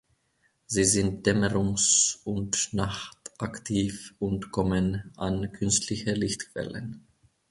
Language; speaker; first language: German; non-native, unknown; Finnish